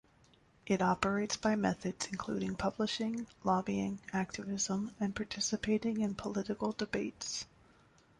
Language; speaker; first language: English; native; English